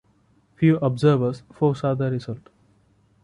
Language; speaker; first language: English; non-native, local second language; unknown